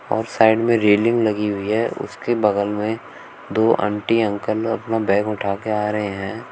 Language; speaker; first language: Hindi; native; Hindi